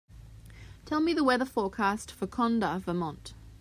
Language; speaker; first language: English; native; English